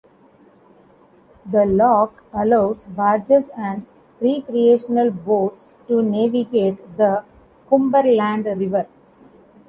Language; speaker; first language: English; non-native, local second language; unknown